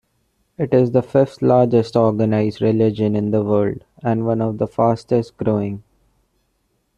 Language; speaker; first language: English; non-native, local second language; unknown